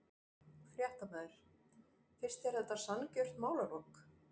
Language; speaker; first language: Icelandic; non-native, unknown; French